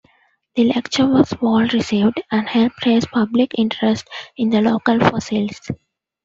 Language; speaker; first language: English; non-native, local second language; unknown